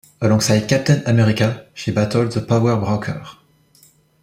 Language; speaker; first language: English; non-native, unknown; French